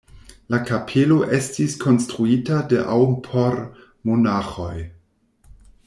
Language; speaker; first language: Esperanto; non-native, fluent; German